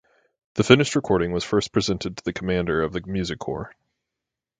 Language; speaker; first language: English; native; English